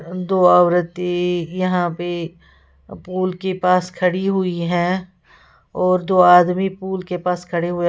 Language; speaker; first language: Hindi; native; Hindi